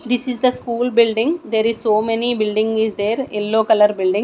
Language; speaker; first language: English; non-native, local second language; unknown